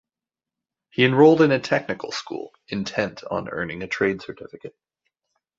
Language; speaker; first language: English; native; English